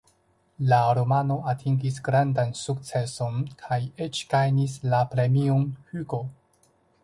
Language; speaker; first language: Esperanto; non-native, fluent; Chinese